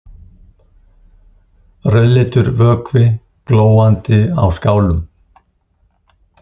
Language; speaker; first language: Icelandic; native; Icelandic